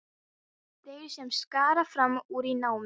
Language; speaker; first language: Icelandic; non-native, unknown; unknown